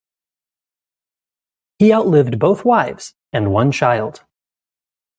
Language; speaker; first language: English; native; English